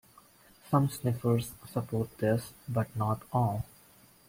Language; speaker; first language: English; non-native, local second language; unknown